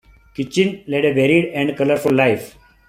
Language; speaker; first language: English; non-native, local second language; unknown